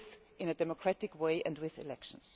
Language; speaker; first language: English; non-native, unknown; German